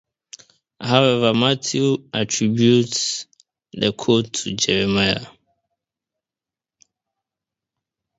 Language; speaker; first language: English; non-native, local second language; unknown